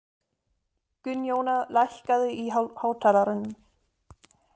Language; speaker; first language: Icelandic; non-native, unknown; German